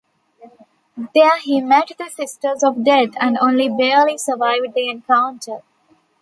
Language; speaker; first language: English; non-native, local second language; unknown